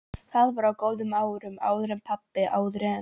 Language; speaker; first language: Icelandic; non-native, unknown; Polish